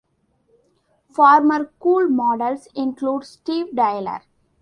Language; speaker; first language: English; non-native, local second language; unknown